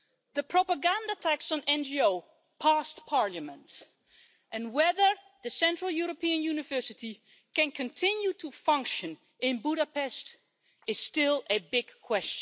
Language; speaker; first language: English; non-native, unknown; Dutch